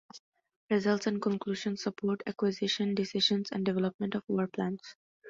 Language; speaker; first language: English; non-native, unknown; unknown